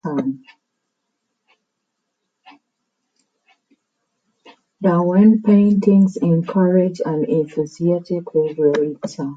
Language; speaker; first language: English; native; English